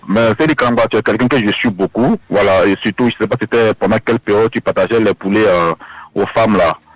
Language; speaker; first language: French; non-native, local second language; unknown